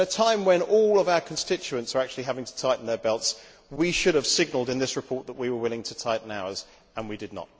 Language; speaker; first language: English; native; English